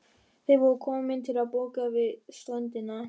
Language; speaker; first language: Icelandic; non-native, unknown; German